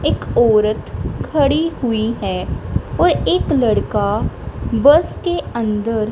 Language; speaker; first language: Hindi; non-native, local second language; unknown